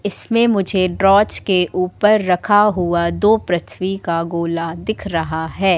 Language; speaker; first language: Hindi; native; Hindi